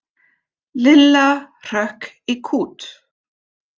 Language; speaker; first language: Icelandic; non-native, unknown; German